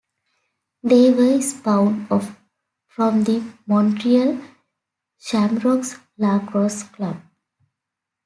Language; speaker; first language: English; native; English